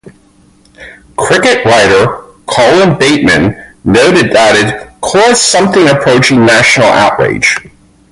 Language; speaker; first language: English; native; English